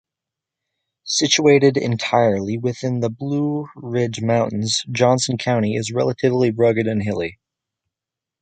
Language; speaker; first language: English; native; English